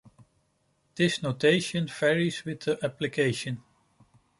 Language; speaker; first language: English; non-native, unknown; Dutch